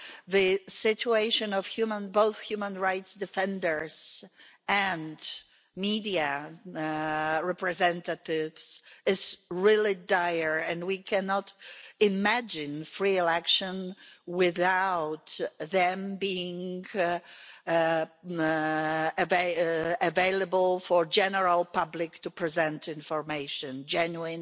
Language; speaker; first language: English; non-native, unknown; Polish